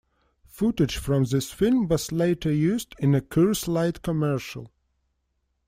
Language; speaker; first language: English; non-native, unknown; Russian